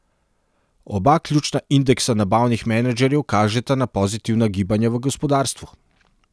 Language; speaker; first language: Slovenian; non-native, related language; Serbian